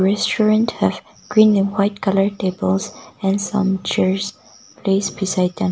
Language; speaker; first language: English; non-native, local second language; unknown